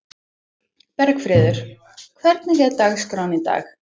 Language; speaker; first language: Icelandic; non-native, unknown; English